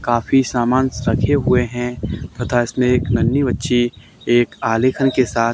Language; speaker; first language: Hindi; native; Hindi